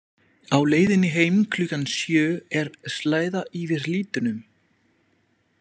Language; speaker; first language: Icelandic; non-native, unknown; French